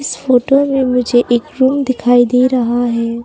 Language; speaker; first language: Hindi; non-native, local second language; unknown